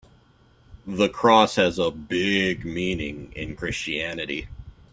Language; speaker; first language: English; native; English